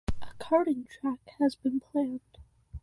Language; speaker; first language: English; native; English